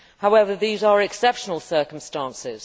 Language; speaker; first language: English; native; English